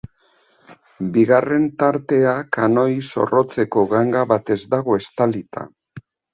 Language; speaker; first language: Basque; native; Basque